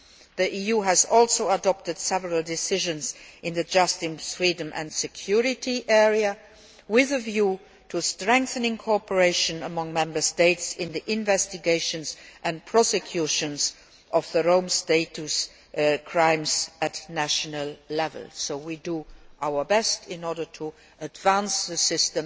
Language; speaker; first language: English; non-native, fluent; Luxembourgish